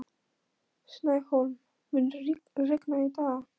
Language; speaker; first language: Icelandic; non-native, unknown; Polish